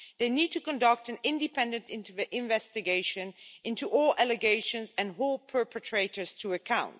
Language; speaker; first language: English; non-native, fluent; Dutch